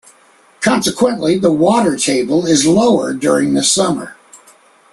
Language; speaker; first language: English; native; English